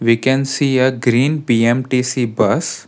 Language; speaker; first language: English; non-native, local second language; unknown